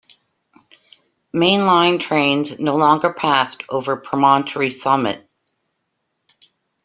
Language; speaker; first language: English; native; English